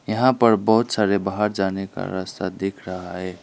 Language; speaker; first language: Hindi; non-native, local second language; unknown